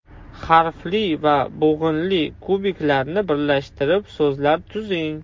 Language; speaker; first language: Uzbek; non-native, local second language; Russian